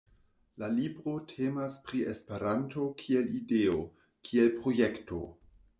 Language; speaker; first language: Esperanto; non-native, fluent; German